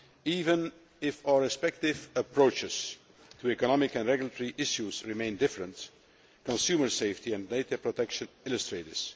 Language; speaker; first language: English; non-native, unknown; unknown